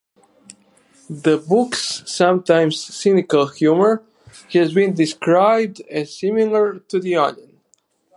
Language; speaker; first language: English; native; English